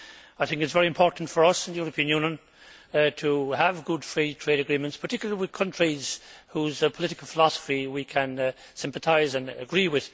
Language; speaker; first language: English; native; English